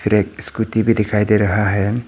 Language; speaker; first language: Hindi; non-native, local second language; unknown